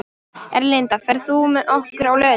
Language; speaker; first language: Icelandic; non-native, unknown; Polish